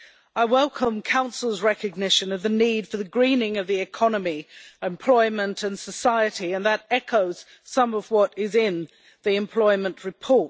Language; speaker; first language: English; native; English